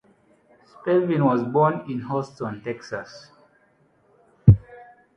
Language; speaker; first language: English; non-native, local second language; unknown